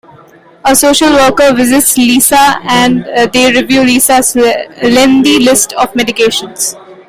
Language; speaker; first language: English; non-native, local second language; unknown